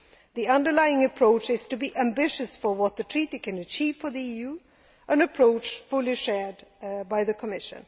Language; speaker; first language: English; non-native, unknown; Swedish